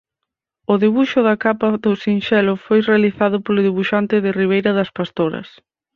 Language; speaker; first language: Galician; native; Galician